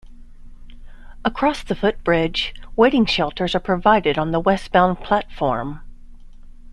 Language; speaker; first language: English; native; English